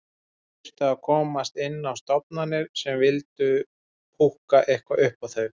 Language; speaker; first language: Icelandic; native; Icelandic